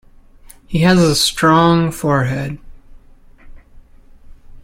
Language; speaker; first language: English; native; English